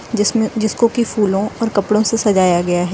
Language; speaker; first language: Hindi; native; Hindi